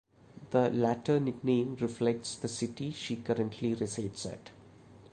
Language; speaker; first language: English; non-native, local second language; Malayalam